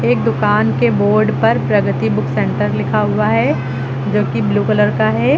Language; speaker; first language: Hindi; native; Hindi